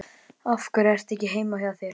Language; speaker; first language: Icelandic; native; Icelandic